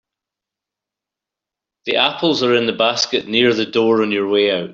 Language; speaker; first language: English; native; English